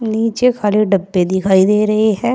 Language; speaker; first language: Hindi; native; Hindi